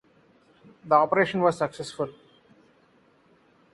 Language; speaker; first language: English; non-native, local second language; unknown